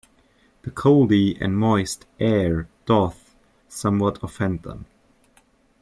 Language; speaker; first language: English; native; English